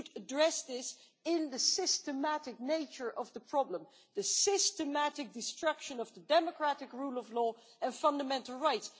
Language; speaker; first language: English; non-native, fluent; Dutch